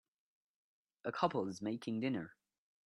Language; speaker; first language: English; non-native, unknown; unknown